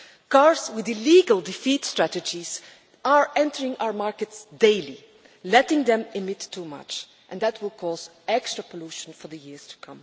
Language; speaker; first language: English; non-native, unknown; Dutch